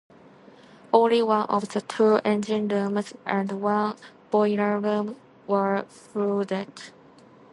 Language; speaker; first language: English; non-native, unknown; Japanese